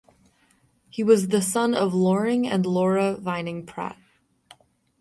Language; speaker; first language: English; native; English